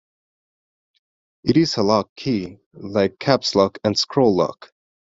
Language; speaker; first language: English; non-native, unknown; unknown